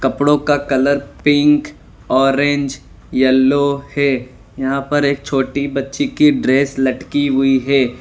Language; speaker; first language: Hindi; non-native, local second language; Gujarati